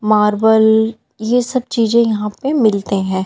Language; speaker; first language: Hindi; native; Hindi